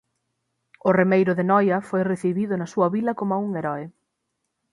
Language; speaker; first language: Galician; native; Galician